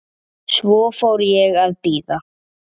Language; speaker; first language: Icelandic; native; Icelandic